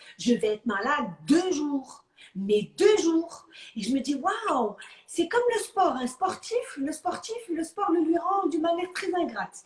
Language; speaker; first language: French; non-native, local second language; Arabic